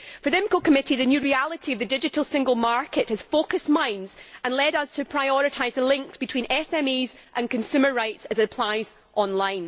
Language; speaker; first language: English; native; English